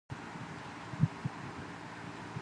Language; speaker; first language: English; non-native, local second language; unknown